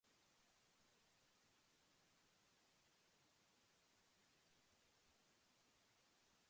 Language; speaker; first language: English; non-native, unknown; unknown